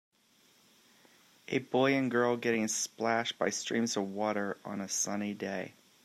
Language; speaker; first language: English; native; English